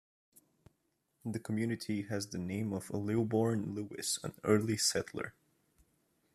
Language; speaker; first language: English; non-native, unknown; Bulgarian